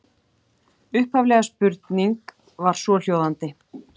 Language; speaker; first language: Icelandic; native; Icelandic